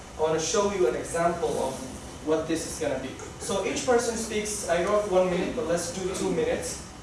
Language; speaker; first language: English; non-native, local second language; Somali